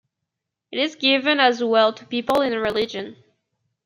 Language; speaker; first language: English; native; English